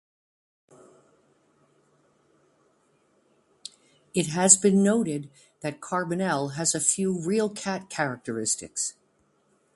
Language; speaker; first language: English; native; English